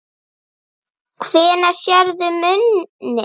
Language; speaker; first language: Icelandic; native; Icelandic